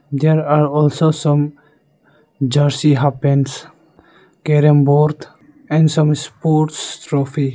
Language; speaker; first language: English; non-native, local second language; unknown